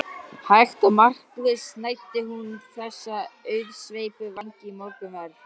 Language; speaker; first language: Icelandic; native; Icelandic